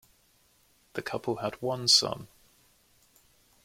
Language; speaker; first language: English; native; English